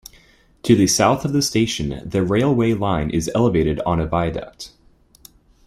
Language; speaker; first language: English; native; English